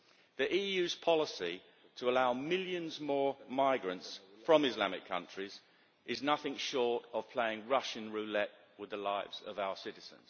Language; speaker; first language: English; native; English